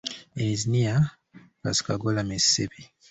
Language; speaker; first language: English; native; English